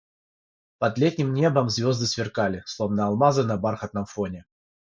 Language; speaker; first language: Russian; non-native, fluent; Georgian